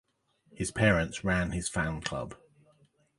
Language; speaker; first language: English; native; English